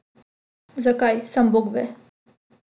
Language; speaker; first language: Slovenian; non-native, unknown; Macedonian